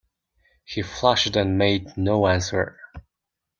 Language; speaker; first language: English; non-native, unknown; Mongolian